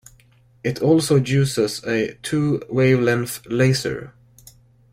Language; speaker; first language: English; non-native, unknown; Swedish